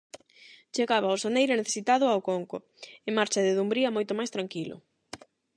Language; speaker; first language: Galician; non-native, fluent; Spanish